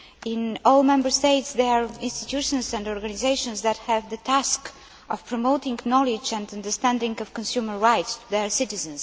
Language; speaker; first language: English; non-native, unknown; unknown